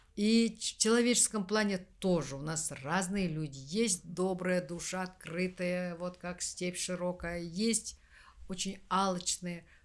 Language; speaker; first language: Russian; non-native, local second language; Kazakh